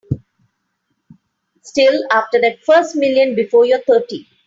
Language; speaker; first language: English; non-native, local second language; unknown